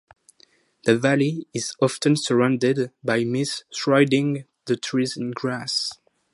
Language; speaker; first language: English; non-native, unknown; French